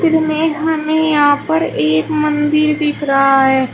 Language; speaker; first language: Hindi; native; Hindi